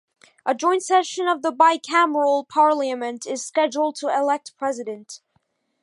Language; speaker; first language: English; native; English